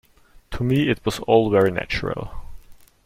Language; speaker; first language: English; non-native, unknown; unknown